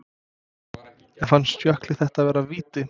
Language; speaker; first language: Icelandic; non-native, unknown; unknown